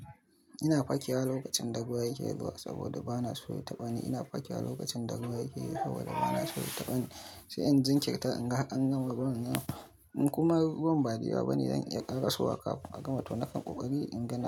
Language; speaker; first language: Hausa; native; Hausa